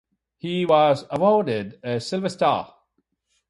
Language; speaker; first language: English; non-native, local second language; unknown